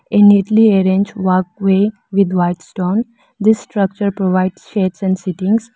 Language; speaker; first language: English; non-native, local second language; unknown